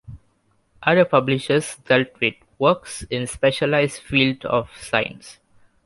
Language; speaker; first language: English; non-native, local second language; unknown